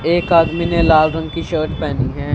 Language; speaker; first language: Hindi; non-native, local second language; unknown